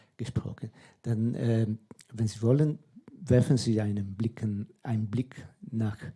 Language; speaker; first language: German; non-native, fluent; Italian